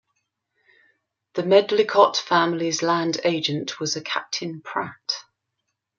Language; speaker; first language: English; native; English